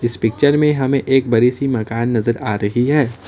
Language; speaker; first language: Hindi; non-native, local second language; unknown